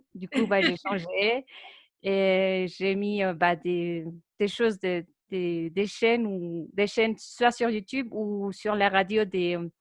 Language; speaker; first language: French; non-native, fluent; Spanish